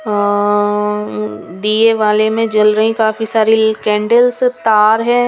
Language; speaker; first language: Hindi; non-native, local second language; Punjabi